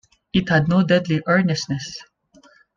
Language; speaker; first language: English; non-native, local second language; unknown